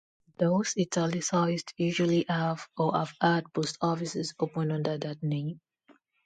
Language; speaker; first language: English; non-native, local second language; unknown